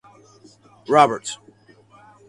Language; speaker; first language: English; native; English